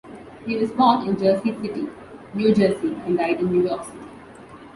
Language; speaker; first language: English; non-native, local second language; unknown